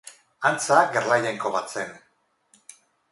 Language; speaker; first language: Basque; non-native, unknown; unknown